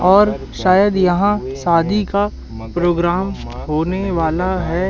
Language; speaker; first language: Hindi; native; Hindi